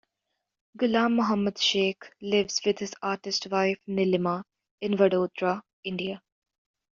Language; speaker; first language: English; native; English